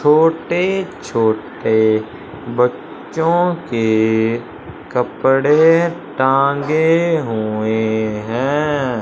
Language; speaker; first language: Hindi; non-native, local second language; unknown